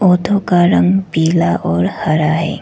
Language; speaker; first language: Hindi; non-native, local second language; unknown